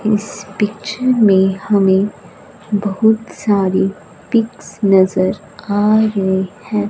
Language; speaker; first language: Hindi; non-native, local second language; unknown